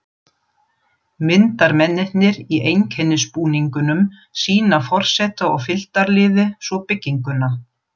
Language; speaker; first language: Icelandic; non-native, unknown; German